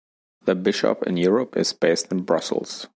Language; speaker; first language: English; non-native, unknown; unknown